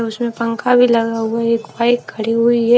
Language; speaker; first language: Hindi; native; Hindi